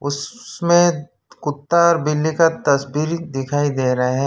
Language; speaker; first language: Hindi; non-native, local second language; Gujarati